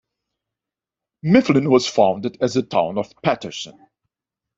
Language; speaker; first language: English; non-native, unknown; Dutch